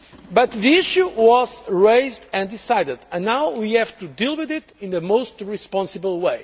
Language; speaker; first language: English; non-native, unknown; Portuguese